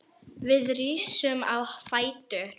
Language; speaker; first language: Icelandic; non-native, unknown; Arabic